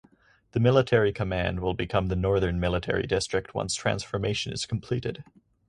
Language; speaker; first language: English; native; English